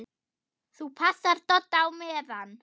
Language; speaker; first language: Icelandic; non-native, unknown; German